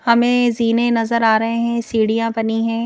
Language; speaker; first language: Hindi; native; Hindi